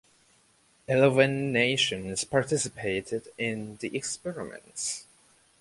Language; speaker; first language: English; native; English